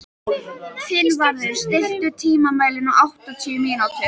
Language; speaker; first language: Icelandic; native; Icelandic